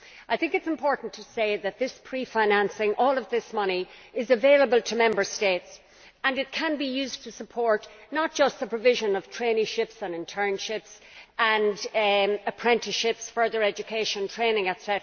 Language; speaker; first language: English; native; English